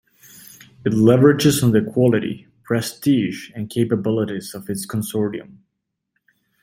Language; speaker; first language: English; native; English